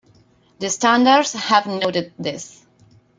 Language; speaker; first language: English; non-native, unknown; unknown